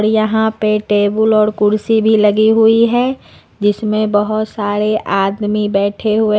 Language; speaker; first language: Hindi; native; Hindi